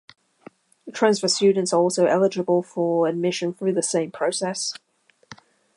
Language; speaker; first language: English; native; English